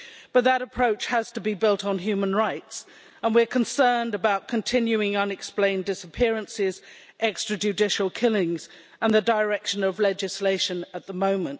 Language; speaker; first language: English; native; English